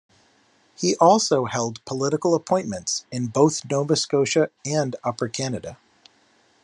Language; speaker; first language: English; native; English